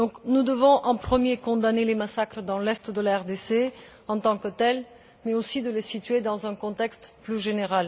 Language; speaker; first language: French; non-native, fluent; Bulgarian